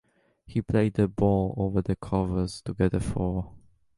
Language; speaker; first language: English; native; English